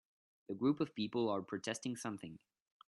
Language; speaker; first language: English; non-native, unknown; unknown